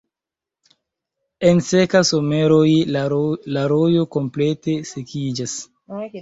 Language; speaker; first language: Esperanto; non-native, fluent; Chinese